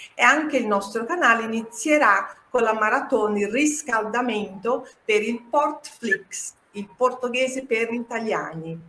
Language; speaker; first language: Italian; non-native, fluent; Portuguese